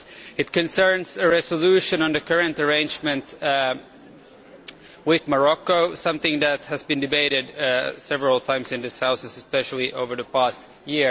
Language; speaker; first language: English; non-native, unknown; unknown